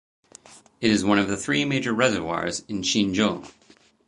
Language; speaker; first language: English; native; English